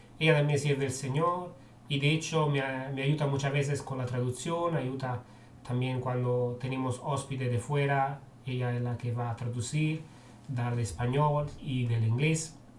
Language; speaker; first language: Spanish; non-native, fluent; Italian